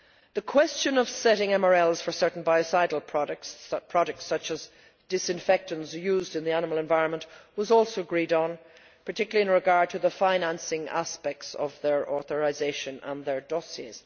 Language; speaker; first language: English; native; English